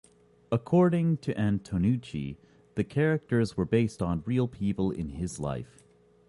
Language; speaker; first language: English; native; English